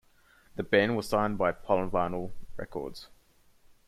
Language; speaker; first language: English; native; English